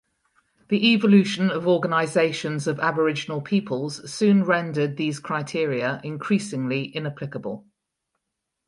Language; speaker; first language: English; native; English